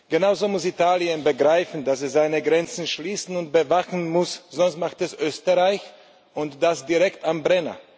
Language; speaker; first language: German; non-native, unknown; Slovak